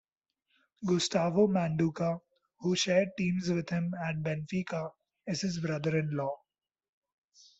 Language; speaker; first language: English; non-native, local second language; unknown